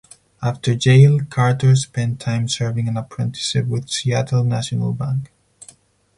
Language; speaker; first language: English; non-native, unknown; Spanish